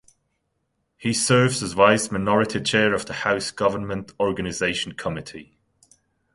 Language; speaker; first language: English; non-native, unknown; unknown